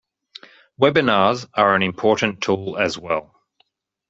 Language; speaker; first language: English; native; English